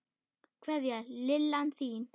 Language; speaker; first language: Icelandic; non-native, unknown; German